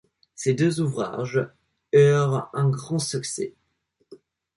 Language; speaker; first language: French; non-native, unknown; English